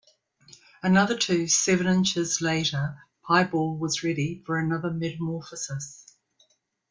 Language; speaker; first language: English; native; English